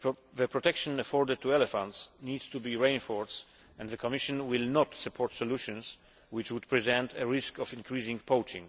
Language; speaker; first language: English; non-native, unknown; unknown